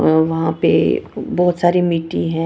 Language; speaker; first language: Hindi; non-native, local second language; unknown